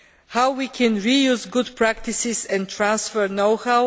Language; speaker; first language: English; non-native, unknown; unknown